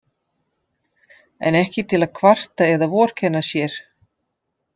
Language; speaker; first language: Icelandic; non-native, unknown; Dutch